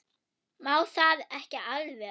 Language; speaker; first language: Icelandic; non-native, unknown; German